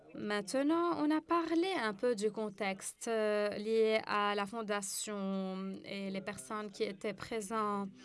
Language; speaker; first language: French; non-native, fluent; English